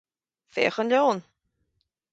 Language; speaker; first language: Irish; native; Irish